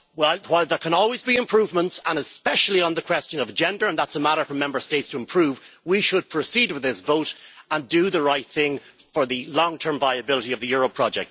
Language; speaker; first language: English; native; English